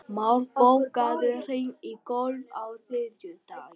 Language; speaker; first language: Icelandic; non-native, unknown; Vietnamese